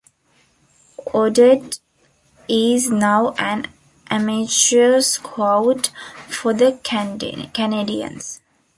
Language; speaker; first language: English; non-native, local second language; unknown